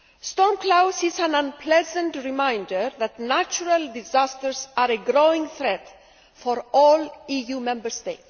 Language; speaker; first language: English; non-native, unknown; Greek